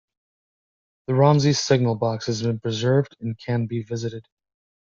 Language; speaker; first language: English; native; English